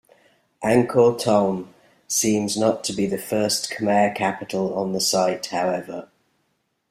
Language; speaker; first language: English; native; English